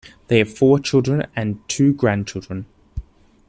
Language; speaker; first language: English; native; English